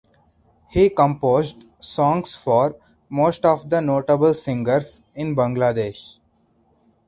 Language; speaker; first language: English; non-native, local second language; Hindi